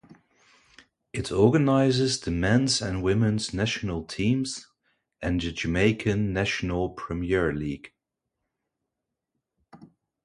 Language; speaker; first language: English; non-native, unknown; Dutch